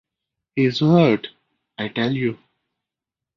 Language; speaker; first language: English; non-native, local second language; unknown